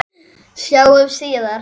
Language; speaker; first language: Icelandic; native; Icelandic